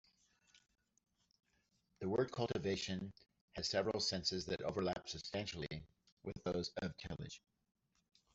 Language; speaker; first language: English; native; English